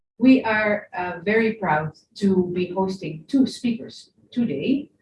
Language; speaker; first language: English; non-native, fluent; Dutch